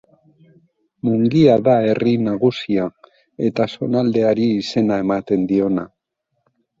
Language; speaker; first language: Basque; native; Basque